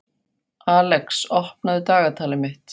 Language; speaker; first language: Icelandic; non-native, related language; Faroese